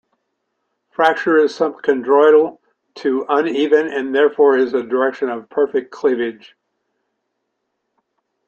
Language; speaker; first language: English; native; English